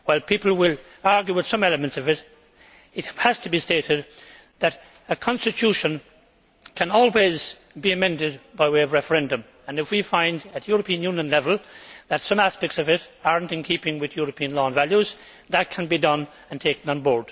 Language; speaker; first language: English; native; English